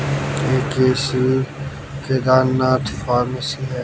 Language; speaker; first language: Hindi; native; Hindi